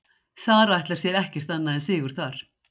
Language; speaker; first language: Icelandic; native; Icelandic